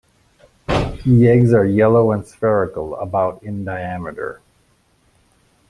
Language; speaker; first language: English; native; English